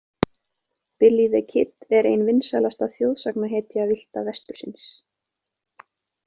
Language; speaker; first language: Icelandic; native; Icelandic